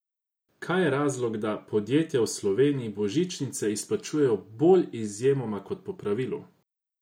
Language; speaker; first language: Slovenian; non-native, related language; Croatian